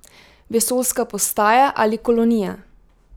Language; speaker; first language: Slovenian; native; Slovenian